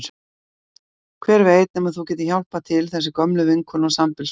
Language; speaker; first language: Icelandic; native; Icelandic